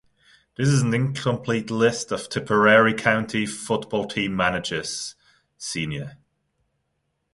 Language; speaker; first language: English; non-native, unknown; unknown